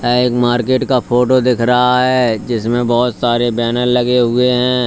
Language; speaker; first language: Hindi; native; Hindi